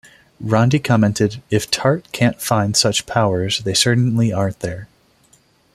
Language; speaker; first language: English; non-native, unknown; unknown